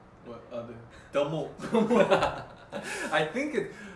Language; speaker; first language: English; early bilingual, other home language; Korean